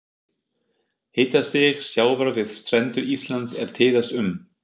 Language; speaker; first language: Icelandic; non-native, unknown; German